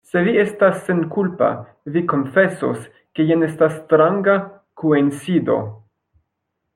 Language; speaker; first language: Esperanto; non-native, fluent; French